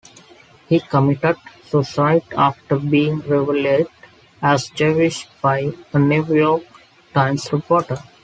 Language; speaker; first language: English; non-native, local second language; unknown